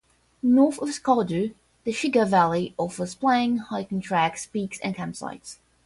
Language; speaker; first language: English; non-native, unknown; Portuguese